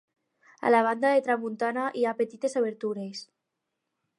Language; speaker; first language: Catalan; non-native, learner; Spanish